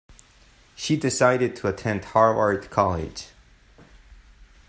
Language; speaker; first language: English; non-native, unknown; Spanish